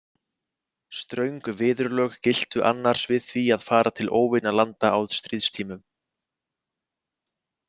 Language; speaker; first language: Icelandic; native; Icelandic